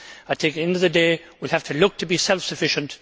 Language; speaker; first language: English; native; English